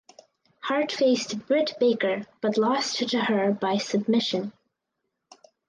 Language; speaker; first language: English; native; English